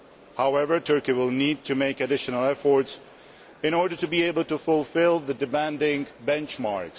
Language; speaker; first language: English; non-native, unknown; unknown